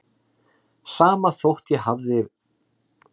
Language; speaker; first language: Icelandic; native; Icelandic